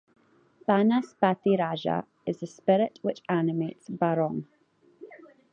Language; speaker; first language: English; native; English